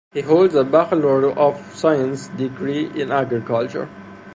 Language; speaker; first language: English; non-native, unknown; Persian